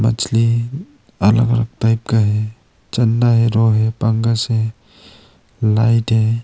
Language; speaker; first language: Hindi; early bilingual, other home language; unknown